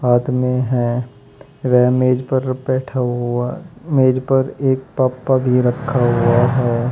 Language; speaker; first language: Hindi; native; Hindi